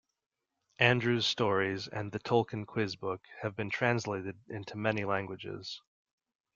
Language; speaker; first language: English; native; English